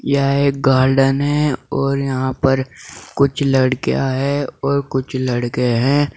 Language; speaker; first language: Hindi; native; Hindi